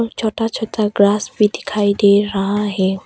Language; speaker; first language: Hindi; early bilingual, other home language; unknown